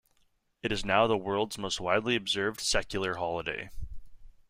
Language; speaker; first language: English; native; English